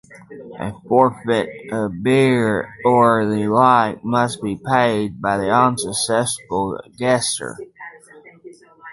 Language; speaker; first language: English; native; English